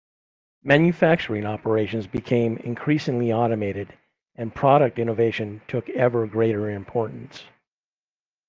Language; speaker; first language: English; native; English